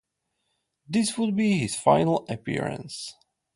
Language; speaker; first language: English; non-native, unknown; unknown